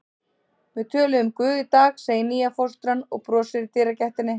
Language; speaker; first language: Icelandic; native; Icelandic